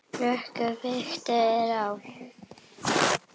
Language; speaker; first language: Icelandic; native; Icelandic